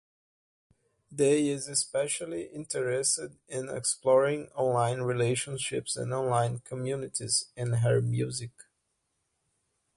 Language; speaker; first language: English; non-native, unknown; Portuguese